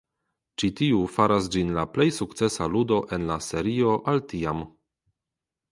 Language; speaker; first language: Esperanto; non-native, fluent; Polish